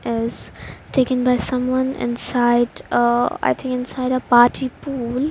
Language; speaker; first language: English; non-native, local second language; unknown